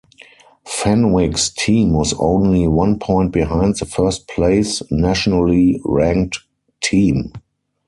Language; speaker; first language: English; non-native, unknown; German